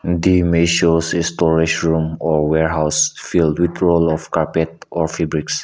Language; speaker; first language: English; non-native, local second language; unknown